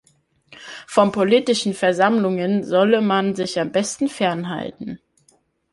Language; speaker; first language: German; native; German